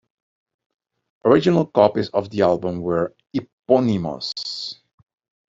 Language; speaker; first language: English; non-native, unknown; Dutch